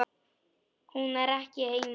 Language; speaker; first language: Icelandic; non-native, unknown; Polish